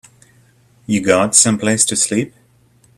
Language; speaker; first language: English; native; English